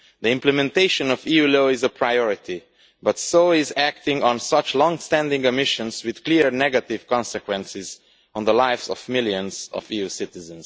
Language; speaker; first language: English; non-native, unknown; Romanian